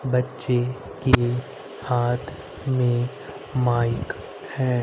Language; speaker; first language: Hindi; native; Hindi